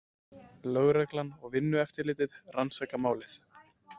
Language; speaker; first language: Icelandic; native; Icelandic